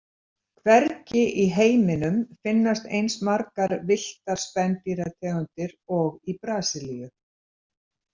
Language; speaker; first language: Icelandic; native; Icelandic